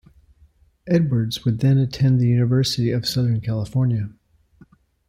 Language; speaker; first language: English; native; English